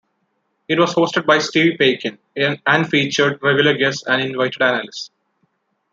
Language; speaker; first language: English; non-native, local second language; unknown